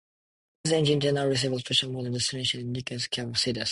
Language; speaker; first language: English; non-native, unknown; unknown